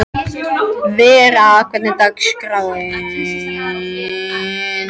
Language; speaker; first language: Icelandic; non-native, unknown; French